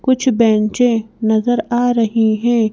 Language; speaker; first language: Hindi; native; Hindi